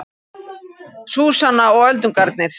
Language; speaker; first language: Icelandic; native; Icelandic